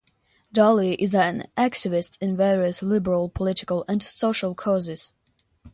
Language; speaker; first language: English; non-native, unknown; Russian